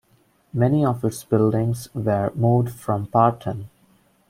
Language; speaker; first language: English; non-native, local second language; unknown